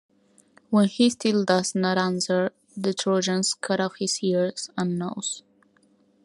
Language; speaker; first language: English; non-native, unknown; Spanish